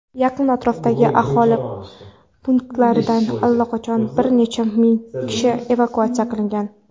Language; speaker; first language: Uzbek; non-native, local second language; Kara-Kalpak